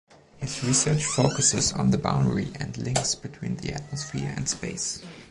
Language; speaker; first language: English; non-native, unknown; German